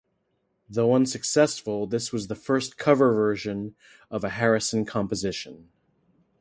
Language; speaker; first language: English; native; English